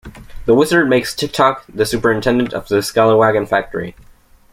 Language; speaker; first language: English; native; English